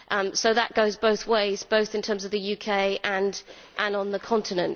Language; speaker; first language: English; native; English